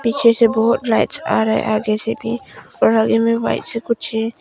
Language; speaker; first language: Hindi; non-native, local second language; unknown